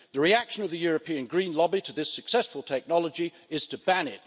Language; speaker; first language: English; native; English